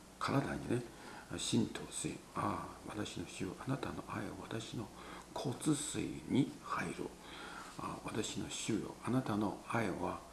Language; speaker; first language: Japanese; non-native, fluent; Chinese